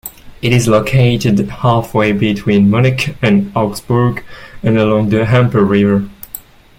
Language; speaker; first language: English; non-native, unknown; French